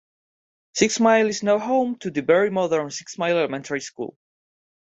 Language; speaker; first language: English; non-native, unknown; Spanish